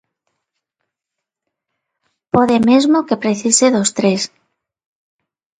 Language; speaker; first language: Galician; non-native, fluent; Spanish